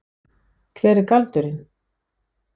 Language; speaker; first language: Icelandic; non-native, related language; Danish